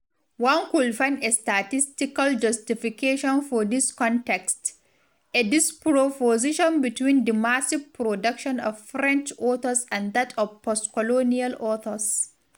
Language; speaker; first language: English; non-native, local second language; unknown